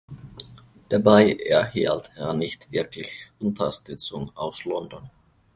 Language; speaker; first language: German; non-native, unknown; Finnish